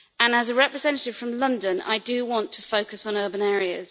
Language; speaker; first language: English; native; English